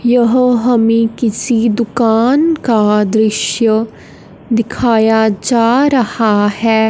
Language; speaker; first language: Hindi; non-native, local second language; Punjabi